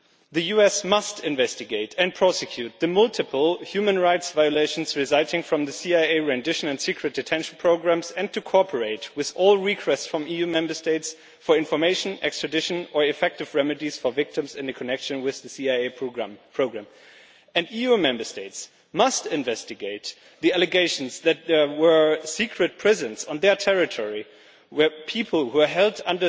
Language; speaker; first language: English; non-native, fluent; German